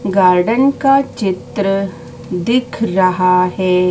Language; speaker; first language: Hindi; native; Hindi